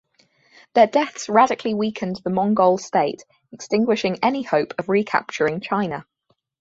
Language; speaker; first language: English; native; English